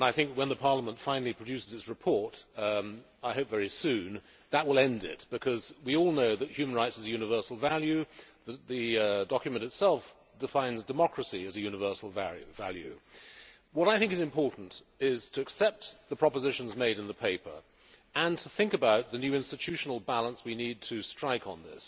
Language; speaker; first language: English; native; English